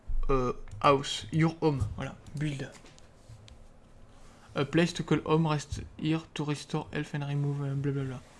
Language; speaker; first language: English; non-native, learner; French